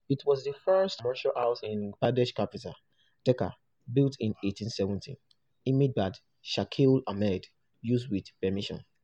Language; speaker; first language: English; non-native, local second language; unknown